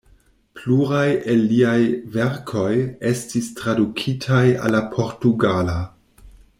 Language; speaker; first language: Esperanto; non-native, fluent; German